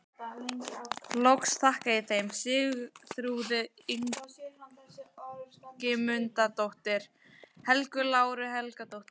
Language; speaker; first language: Icelandic; native; Icelandic